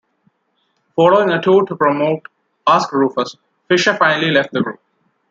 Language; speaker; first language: English; non-native, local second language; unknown